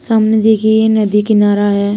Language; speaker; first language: Hindi; native; Hindi